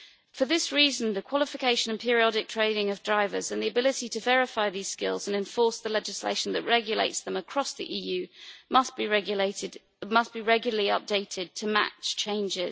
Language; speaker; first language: English; native; English